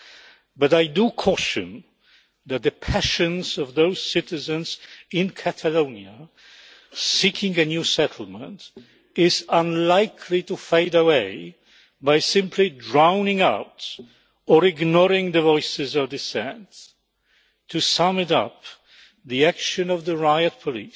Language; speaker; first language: English; non-native, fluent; Polish